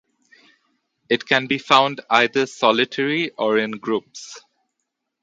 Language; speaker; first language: English; non-native, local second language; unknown